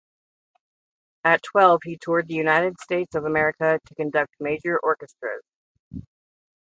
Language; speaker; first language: English; native; English